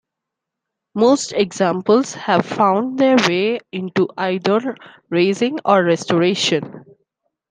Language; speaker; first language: English; non-native, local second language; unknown